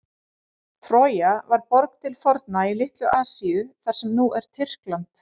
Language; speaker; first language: Icelandic; native; Icelandic